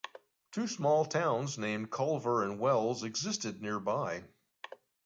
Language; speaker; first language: English; native; English